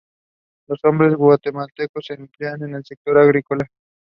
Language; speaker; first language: English; non-native, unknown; Spanish